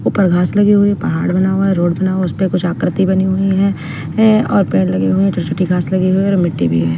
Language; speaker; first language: Hindi; non-native, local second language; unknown